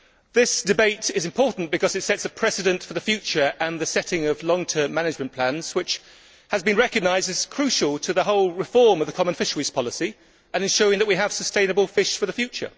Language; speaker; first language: English; native; English